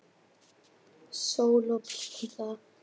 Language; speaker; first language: Icelandic; native; Icelandic